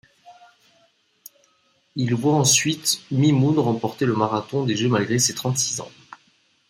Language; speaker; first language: French; native; French